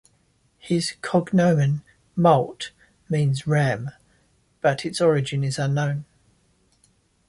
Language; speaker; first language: English; native; English